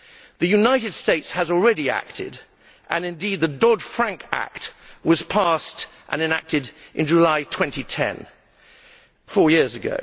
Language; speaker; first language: English; native; English